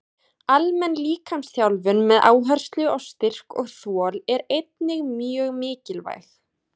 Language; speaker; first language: Icelandic; native; Icelandic